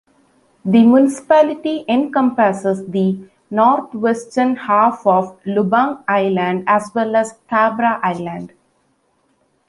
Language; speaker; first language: English; non-native, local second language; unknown